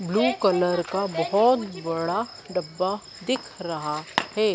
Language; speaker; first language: Hindi; native; Hindi